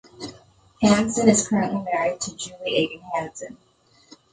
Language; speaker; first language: English; native; English